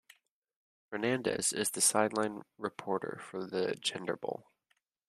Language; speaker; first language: English; native; English